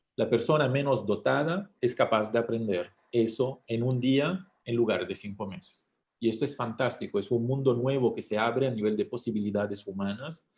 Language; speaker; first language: Spanish; non-native, fluent; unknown